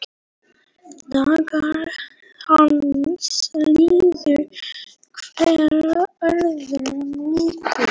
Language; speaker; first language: Icelandic; non-native, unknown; Polish